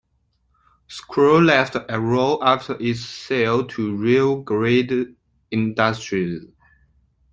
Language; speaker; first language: English; non-native, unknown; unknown